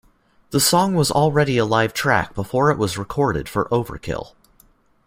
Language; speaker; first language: English; native; English